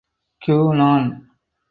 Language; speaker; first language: English; non-native, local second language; Tamil